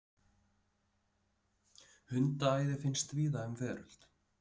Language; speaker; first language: Icelandic; native; Icelandic